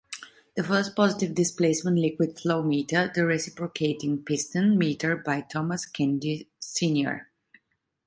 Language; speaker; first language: English; non-native, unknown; Italian